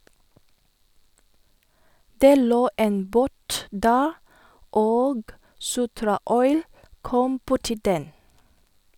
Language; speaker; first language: Norwegian; non-native, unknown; Chinese